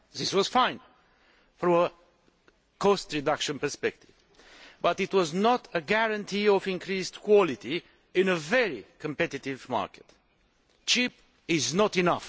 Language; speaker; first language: English; non-native, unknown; Romanian